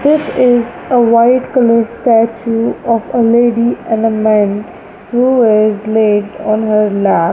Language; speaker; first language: English; non-native, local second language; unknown